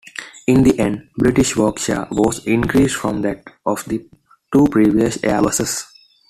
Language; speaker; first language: English; non-native, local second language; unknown